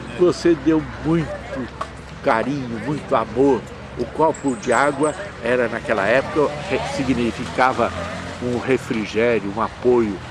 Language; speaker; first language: Portuguese; native; Portuguese